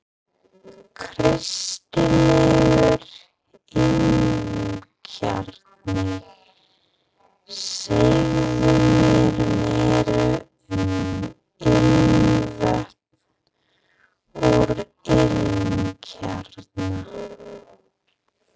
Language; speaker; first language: Icelandic; non-native, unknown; English